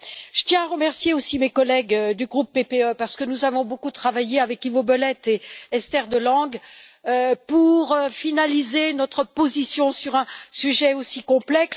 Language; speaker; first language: French; native; French